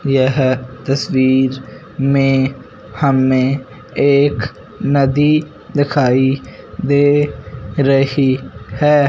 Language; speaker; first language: Hindi; non-native, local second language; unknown